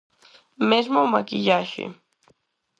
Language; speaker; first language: Galician; non-native, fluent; Spanish